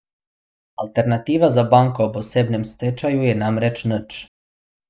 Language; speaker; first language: Slovenian; non-native, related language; Bosnian